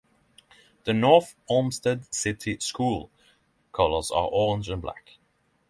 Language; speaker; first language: English; non-native, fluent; Norwegian